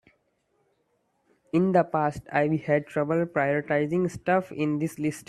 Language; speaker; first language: English; non-native, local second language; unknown